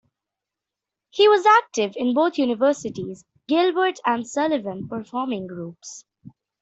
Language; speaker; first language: English; non-native, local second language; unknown